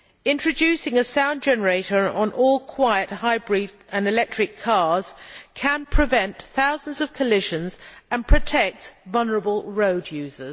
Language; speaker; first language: English; native; English